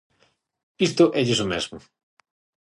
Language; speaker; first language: Galician; non-native, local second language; Spanish